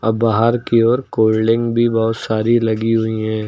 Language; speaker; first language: Hindi; native; Hindi